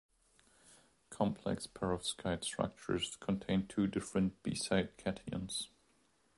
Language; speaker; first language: English; non-native, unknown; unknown